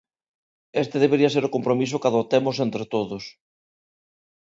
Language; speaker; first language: Galician; non-native, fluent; Spanish